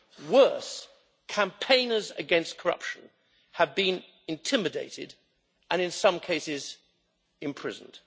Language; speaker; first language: English; native; English